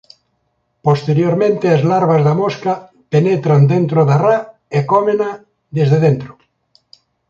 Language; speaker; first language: Galician; native; Galician